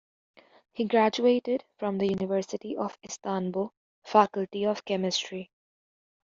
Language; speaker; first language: English; native; English